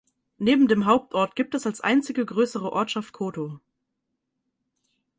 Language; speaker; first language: German; native; German